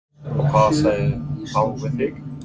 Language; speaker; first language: Icelandic; non-native, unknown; English